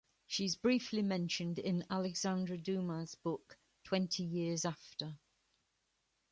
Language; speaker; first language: English; native; English